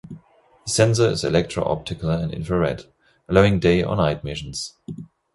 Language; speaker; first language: English; non-native, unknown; German